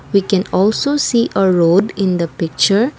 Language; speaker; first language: English; non-native, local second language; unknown